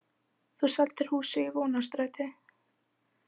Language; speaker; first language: Icelandic; native; Icelandic